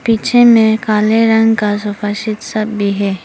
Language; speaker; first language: Hindi; non-native, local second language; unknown